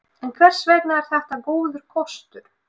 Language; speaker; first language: Icelandic; non-native, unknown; Russian